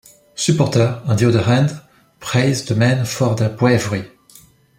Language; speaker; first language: English; non-native, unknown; French